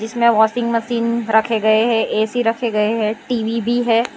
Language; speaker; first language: Hindi; non-native, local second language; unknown